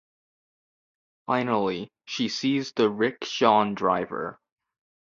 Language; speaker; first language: English; native; English